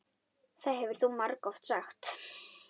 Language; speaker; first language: Icelandic; native; Icelandic